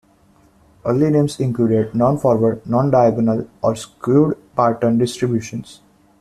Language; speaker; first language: English; non-native, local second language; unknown